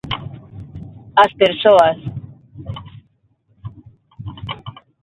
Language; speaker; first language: Galician; non-native, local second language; Spanish